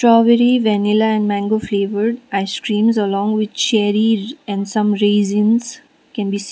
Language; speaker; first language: English; non-native, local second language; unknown